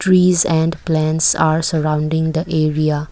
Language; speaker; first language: English; non-native, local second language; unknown